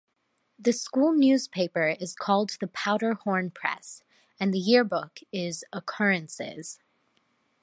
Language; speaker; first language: English; native; English